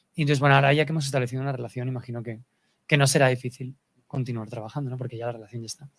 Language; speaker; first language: Spanish; native; Spanish